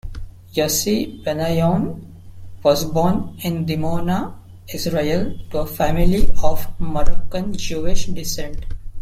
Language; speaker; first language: English; non-native, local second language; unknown